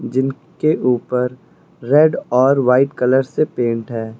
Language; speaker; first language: Hindi; native; Hindi